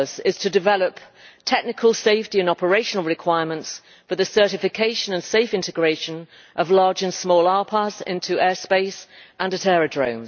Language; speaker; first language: English; native; English